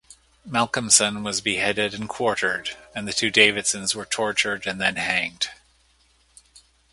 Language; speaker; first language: English; native; English